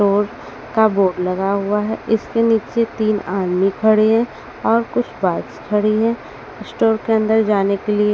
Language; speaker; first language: Hindi; native; Hindi